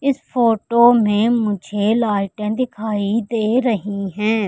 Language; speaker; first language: Hindi; native; Hindi